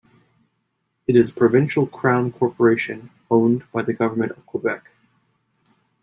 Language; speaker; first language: English; native; English